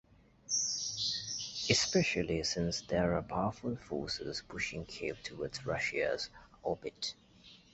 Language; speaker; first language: English; native; English